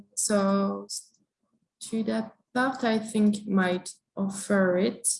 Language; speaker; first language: English; non-native, fluent; French